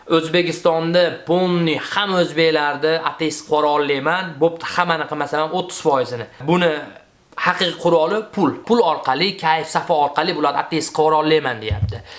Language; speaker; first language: Uzbek; native; Uzbek